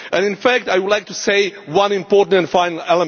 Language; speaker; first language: English; non-native, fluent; Czech